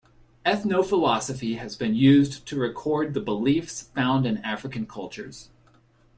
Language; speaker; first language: English; native; English